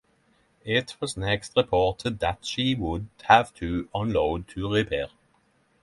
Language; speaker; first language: English; non-native, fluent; Norwegian